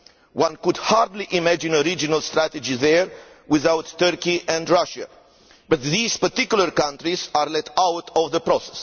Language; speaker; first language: English; non-native, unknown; Romanian